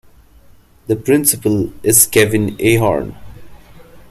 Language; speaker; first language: English; non-native, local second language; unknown